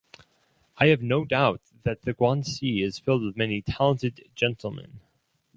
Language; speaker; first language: English; non-native, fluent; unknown